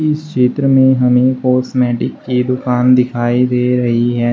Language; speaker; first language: Hindi; native; Hindi